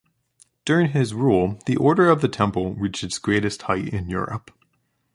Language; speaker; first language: English; native; English